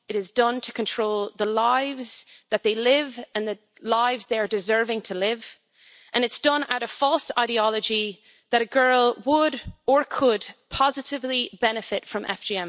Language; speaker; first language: English; native; English